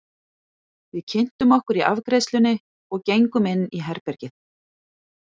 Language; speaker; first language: Icelandic; native; Icelandic